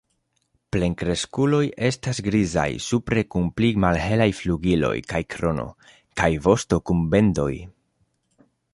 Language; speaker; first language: Esperanto; non-native, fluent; Spanish